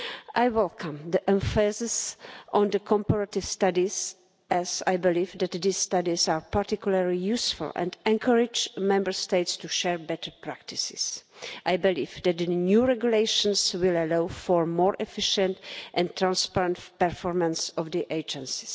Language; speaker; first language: English; non-native, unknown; Czech